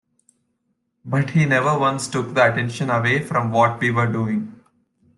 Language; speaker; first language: English; non-native, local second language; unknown